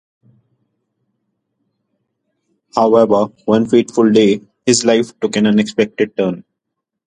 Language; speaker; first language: English; non-native, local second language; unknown